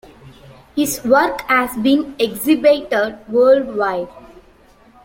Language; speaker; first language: English; non-native, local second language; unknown